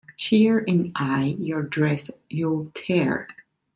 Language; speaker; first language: English; non-native, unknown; Italian